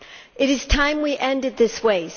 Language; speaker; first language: English; native; English